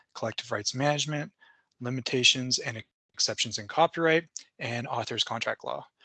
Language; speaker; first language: English; native; English